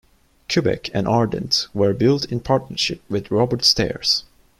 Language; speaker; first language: English; non-native, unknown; Turkish